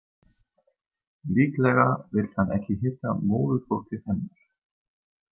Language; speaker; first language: Icelandic; non-native, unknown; German